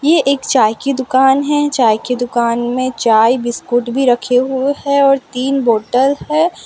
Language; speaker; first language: Hindi; non-native, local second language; Gujarati